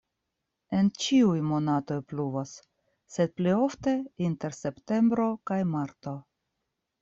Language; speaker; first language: Esperanto; non-native, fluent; Russian